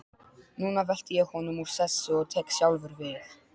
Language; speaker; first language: Icelandic; non-native, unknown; Polish